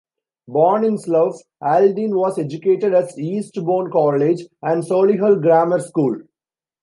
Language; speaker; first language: English; non-native, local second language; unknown